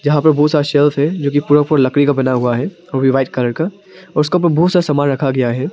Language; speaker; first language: Hindi; non-native, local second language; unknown